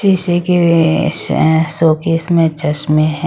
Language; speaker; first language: Hindi; non-native, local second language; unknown